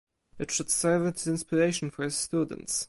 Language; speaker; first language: English; non-native, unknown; Polish